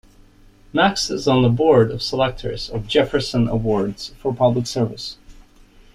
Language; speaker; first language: English; native; English